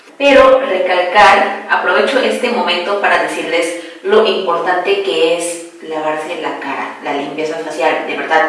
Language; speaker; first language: Spanish; non-native, fluent; Korean